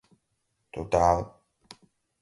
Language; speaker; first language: Portuguese; non-native, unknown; Galician